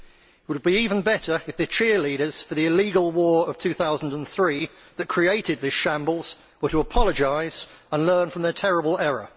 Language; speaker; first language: English; native; English